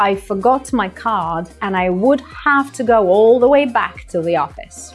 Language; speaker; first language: English; non-native, fluent; Russian